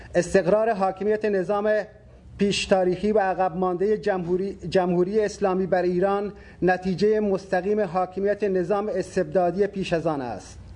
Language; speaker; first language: Persian; non-native, local second language; Baluchi